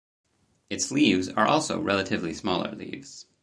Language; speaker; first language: English; native; English